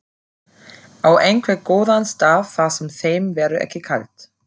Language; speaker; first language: Icelandic; non-native, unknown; German